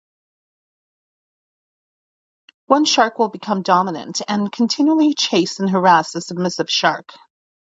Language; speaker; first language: English; native; English